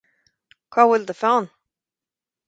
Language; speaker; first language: Irish; native; Irish